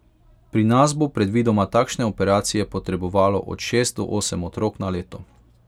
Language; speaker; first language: Slovenian; non-native, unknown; Hungarian